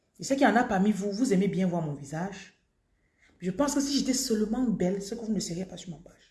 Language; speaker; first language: French; non-native, local second language; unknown